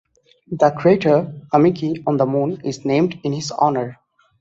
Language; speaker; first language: English; non-native, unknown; Bangla